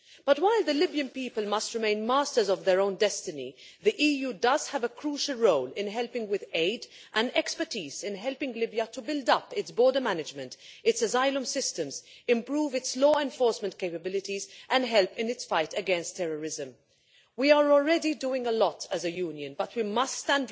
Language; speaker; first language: English; non-native, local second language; Maltese